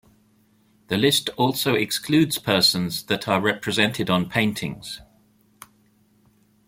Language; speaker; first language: English; native; English